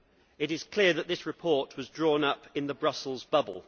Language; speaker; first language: English; native; English